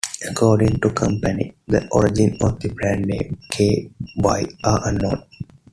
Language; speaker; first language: English; non-native, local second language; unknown